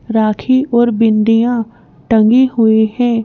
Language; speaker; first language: Hindi; native; Hindi